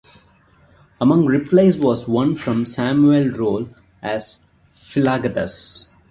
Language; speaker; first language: English; non-native, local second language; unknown